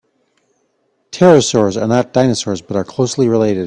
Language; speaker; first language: English; native; English